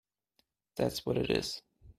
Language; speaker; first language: English; non-native, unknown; German